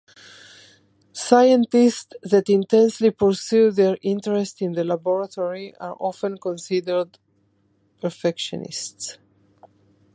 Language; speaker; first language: English; non-native, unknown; Spanish